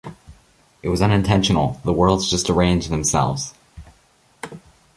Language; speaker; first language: English; native; English